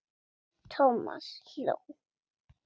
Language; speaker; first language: Icelandic; non-native, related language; Swedish